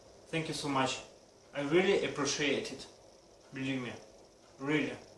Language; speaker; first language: English; non-native, fluent; Russian